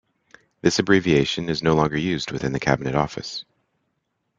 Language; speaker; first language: English; native; English